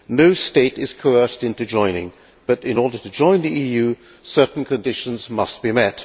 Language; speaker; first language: English; non-native, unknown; Hungarian